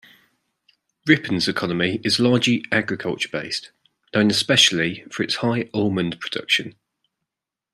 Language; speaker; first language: English; native; English